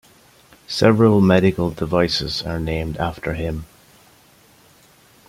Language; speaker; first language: English; native; English